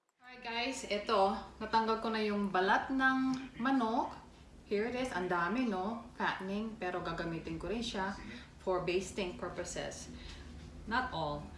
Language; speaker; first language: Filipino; non-native, local second language; Pampanga